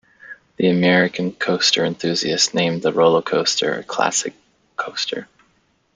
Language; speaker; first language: English; native; English